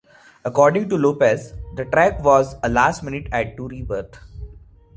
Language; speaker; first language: English; non-native, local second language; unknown